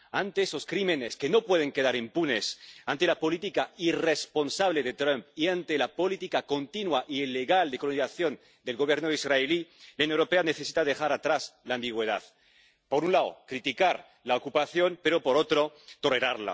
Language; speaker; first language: Spanish; native; Spanish